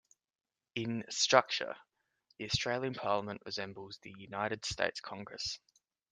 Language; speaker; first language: English; native; English